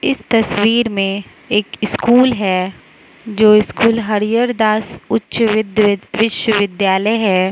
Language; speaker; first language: Hindi; non-native, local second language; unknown